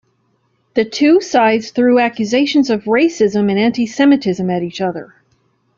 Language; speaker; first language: English; native; English